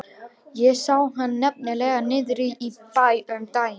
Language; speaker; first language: Icelandic; non-native, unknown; Romanian